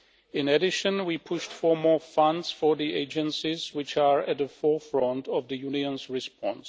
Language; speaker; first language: English; non-native, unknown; Czech